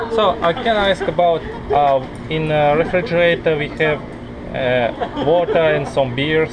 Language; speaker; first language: English; non-native, learner; Russian